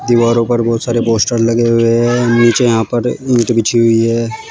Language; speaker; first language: Hindi; native; Hindi